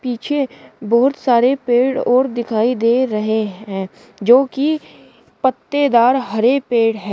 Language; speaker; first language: Hindi; native; Hindi